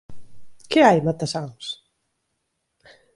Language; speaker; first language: Galician; native; Galician